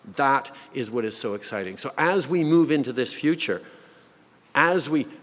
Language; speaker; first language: English; native; English